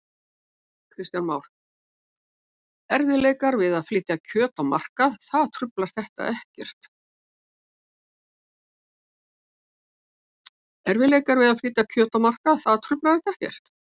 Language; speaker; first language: Icelandic; native; Icelandic